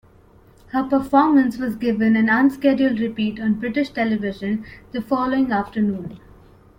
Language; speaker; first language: English; non-native, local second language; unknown